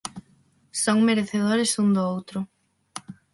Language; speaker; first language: Galician; non-native, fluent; Spanish